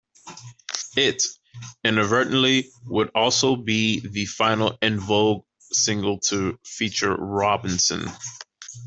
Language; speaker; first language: English; native; English